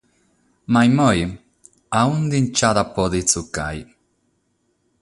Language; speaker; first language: Sardinian; non-native, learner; Catalan